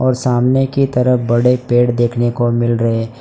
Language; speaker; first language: Hindi; non-native, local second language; Gujarati